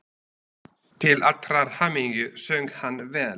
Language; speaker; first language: Icelandic; non-native, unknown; Slovak